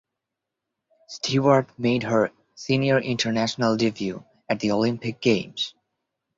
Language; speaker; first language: English; non-native, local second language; Bangla